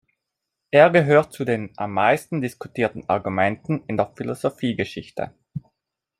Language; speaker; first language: German; non-native, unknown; Italian